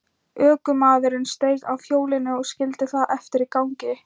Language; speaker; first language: Icelandic; non-native, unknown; Thai